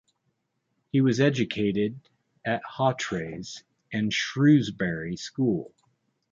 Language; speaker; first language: English; native; English